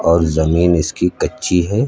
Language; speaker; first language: Hindi; native; Hindi